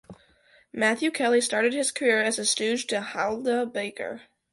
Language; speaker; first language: English; native; English